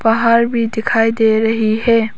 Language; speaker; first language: Hindi; non-native, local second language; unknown